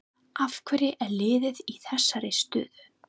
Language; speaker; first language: Icelandic; non-native, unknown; English